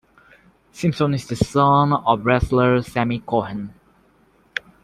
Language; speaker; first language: English; native; English